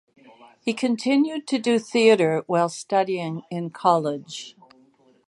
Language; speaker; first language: English; native; English